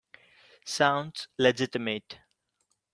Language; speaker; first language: English; non-native, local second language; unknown